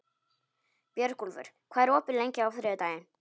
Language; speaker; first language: Icelandic; non-native, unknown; Polish